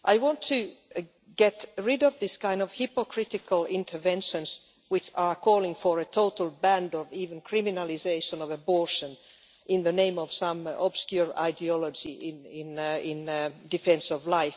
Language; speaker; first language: English; non-native, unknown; Finnish